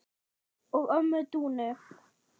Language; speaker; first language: Icelandic; non-native, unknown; German